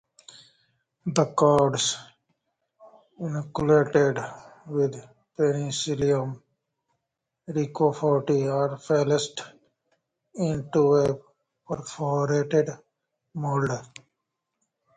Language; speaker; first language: English; non-native, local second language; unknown